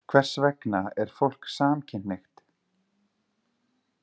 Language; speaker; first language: Icelandic; native; Icelandic